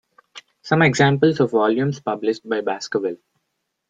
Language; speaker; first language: English; non-native, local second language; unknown